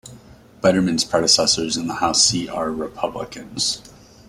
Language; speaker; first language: English; native; English